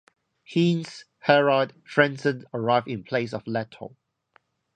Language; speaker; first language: English; non-native, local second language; Cantonese